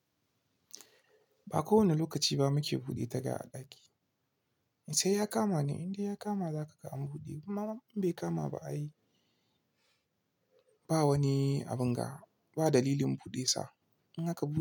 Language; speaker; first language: Hausa; non-native, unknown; Igbo